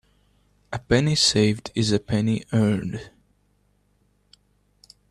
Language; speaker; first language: English; native; English